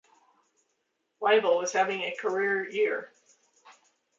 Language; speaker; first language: English; native; English